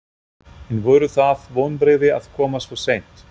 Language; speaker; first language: Icelandic; non-native, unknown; German